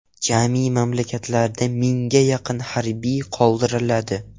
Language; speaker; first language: Uzbek; non-native, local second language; Russian